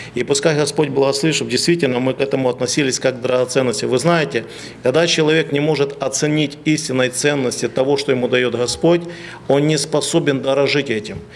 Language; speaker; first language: Russian; non-native, local second language; Ukrainian